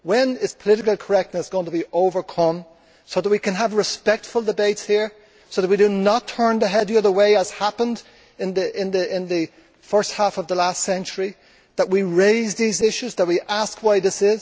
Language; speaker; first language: English; native; English